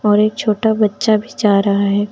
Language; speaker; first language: Hindi; native; Hindi